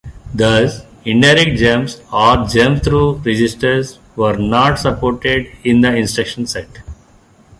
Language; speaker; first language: English; non-native, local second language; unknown